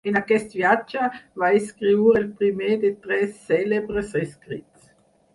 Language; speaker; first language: Catalan; non-native, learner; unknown